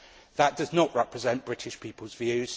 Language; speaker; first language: English; native; English